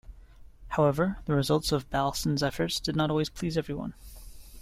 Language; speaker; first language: English; native; English